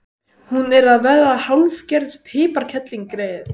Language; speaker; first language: Icelandic; native; Icelandic